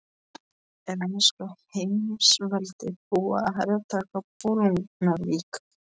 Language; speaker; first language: Icelandic; non-native, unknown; Polish